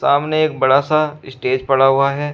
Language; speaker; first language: Hindi; native; Hindi